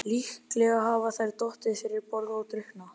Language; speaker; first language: Icelandic; native; Icelandic